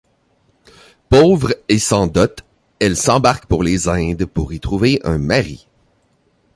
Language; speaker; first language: French; native; French